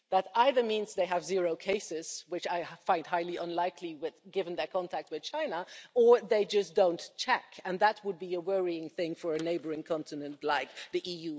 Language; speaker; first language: English; non-native, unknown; Dutch